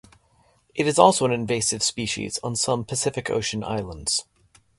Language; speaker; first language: English; native; English